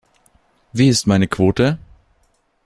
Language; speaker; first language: German; native; German